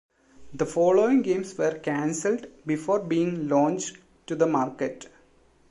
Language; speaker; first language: English; non-native, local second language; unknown